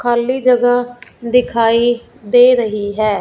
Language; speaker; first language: Hindi; non-native, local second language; Punjabi